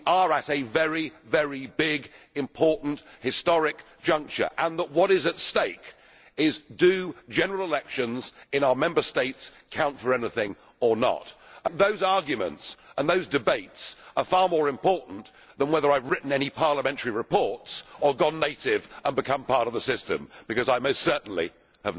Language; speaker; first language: English; native; English